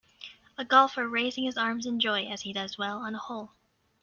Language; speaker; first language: English; native; English